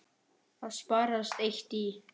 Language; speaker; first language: Icelandic; native; Icelandic